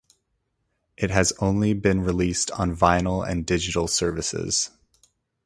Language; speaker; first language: English; native; English